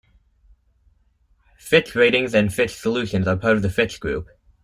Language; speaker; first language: English; native; English